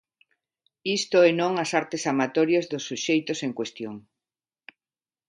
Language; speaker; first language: Galician; non-native, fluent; Spanish